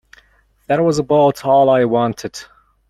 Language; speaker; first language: English; non-native, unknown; Mongolian